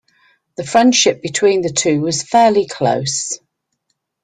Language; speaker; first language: English; native; English